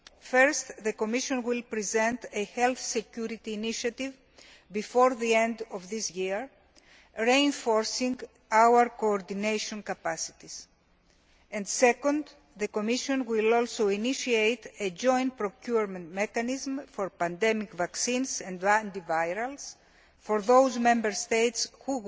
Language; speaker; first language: English; non-native, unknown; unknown